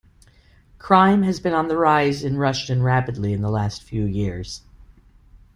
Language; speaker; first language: English; native; English